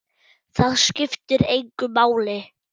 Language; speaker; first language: Icelandic; non-native, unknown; German